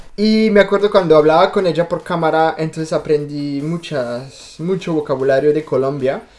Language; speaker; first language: Spanish; non-native, fluent; French